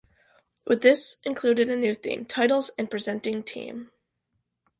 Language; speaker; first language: English; native; English